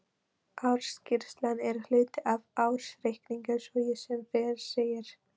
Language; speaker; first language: Icelandic; non-native, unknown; Polish